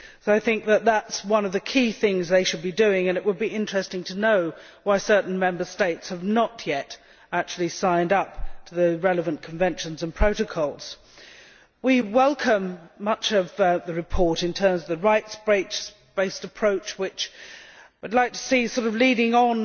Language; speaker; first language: English; native; English